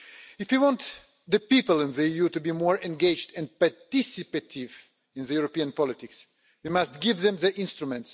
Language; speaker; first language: English; non-native, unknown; Russian